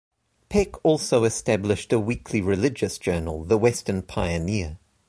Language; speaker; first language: English; native; English